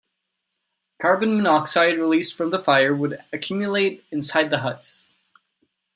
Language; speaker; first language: English; non-native, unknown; Czech